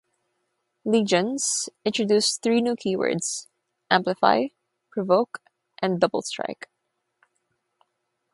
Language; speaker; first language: English; non-native, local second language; Filipino